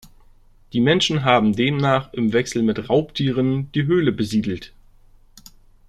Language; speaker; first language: German; native; German